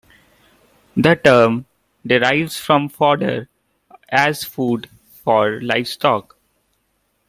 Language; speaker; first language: English; non-native, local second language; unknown